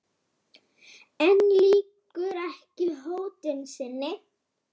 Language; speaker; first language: Icelandic; native; Icelandic